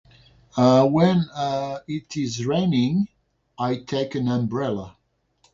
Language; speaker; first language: English; non-native, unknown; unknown